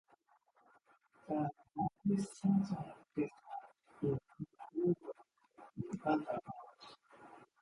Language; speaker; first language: English; non-native, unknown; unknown